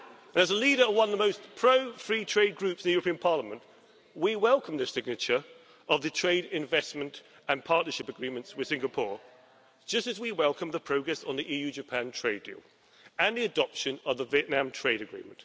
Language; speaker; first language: English; native; English